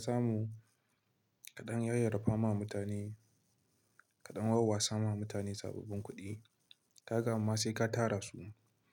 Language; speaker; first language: Hausa; non-native, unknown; Igbo